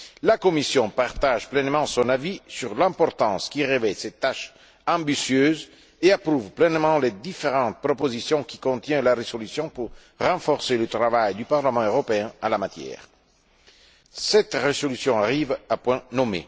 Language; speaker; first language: French; non-native, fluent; Italian